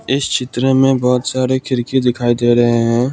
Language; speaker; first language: Hindi; non-native, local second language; Assamese